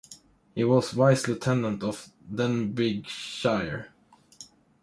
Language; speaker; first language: English; non-native, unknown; Swedish